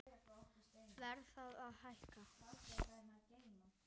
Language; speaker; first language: Icelandic; native; Icelandic